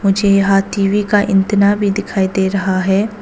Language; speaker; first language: Hindi; non-native, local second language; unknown